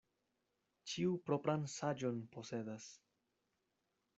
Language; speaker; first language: Esperanto; non-native, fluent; Spanish